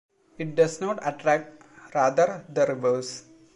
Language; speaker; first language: English; non-native, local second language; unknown